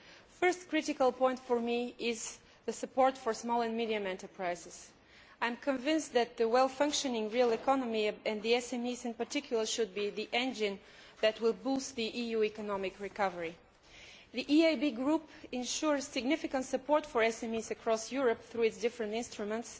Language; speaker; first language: English; non-native, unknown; Bulgarian